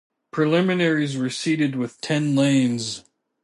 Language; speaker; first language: English; native; English